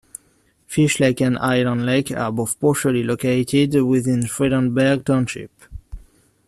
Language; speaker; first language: English; non-native, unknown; French